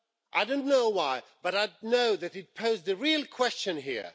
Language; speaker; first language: English; non-native, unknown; Swedish